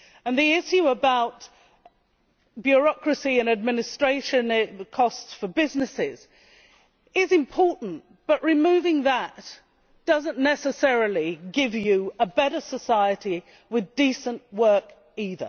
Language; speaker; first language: English; native; English